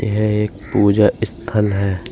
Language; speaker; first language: Hindi; native; Hindi